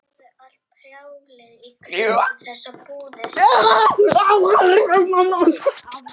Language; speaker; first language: Icelandic; non-native, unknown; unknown